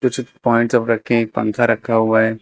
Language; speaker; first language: Hindi; native; Hindi